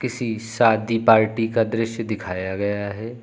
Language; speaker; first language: Hindi; native; Hindi